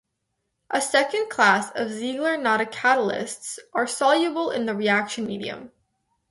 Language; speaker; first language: English; native; English